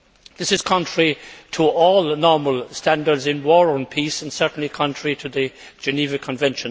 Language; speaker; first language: English; native; English